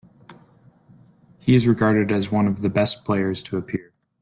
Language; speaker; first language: English; native; English